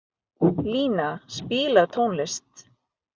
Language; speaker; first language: Icelandic; non-native, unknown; Filipino